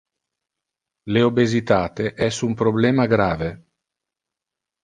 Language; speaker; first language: Interlingua; non-native, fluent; Italian